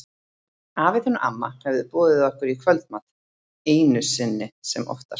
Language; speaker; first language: Icelandic; native; Icelandic